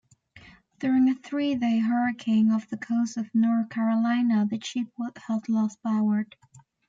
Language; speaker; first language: English; native; English